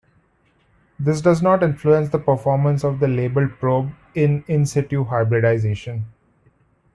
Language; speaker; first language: English; non-native, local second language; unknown